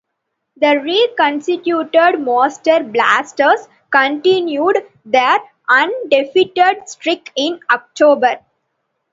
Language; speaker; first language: English; non-native, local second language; Tamil